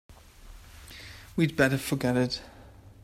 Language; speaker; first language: English; native; English